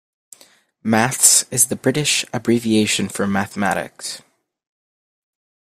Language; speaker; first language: English; native; English